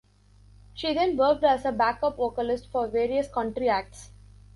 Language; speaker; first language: English; non-native, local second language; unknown